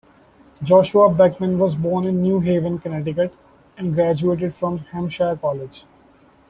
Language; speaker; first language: English; non-native, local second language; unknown